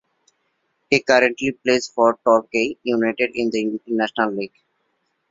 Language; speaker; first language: English; non-native, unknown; Bangla